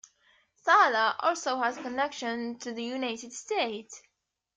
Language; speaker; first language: English; native; English